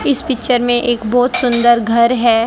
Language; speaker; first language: Hindi; native; Hindi